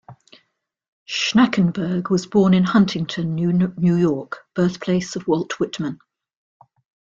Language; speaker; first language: English; native; English